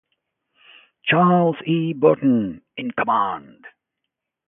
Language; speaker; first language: English; non-native, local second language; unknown